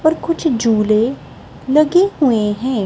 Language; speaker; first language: Hindi; non-native, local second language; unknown